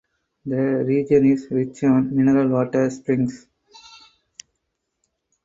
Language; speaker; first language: English; non-native, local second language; Tamil